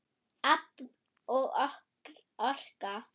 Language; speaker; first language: Icelandic; non-native, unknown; German